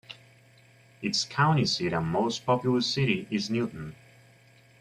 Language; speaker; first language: English; native; English